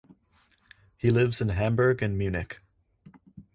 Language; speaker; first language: English; native; English